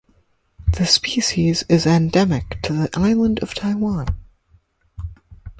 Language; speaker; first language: English; native; English